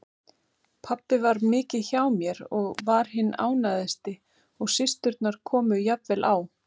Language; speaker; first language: Icelandic; native; Icelandic